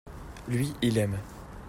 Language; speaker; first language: French; native; French